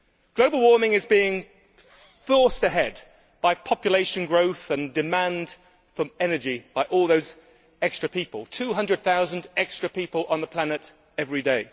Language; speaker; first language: English; native; English